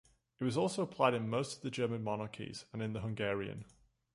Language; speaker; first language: English; native; English